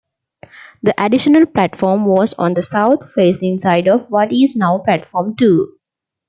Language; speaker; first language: English; non-native, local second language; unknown